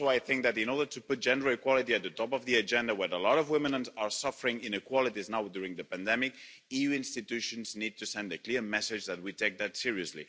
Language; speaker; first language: English; non-native, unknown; Spanish